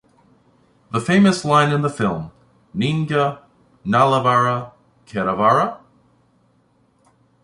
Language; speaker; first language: English; native; English